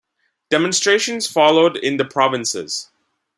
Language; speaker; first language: English; non-native, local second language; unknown